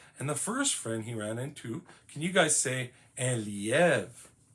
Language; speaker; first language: English; native; English